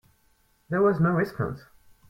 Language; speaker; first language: English; non-native, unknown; French